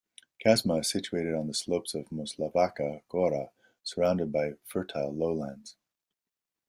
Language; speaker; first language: English; native; English